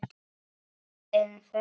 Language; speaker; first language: Icelandic; non-native, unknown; Polish